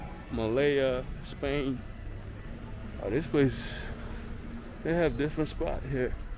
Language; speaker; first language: English; native; English